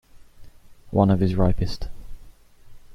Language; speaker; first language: English; native; English